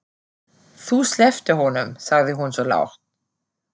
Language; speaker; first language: Icelandic; non-native, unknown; German